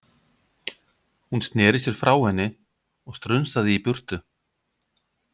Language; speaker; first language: Icelandic; native; Icelandic